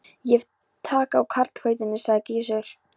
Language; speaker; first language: Icelandic; non-native, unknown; Polish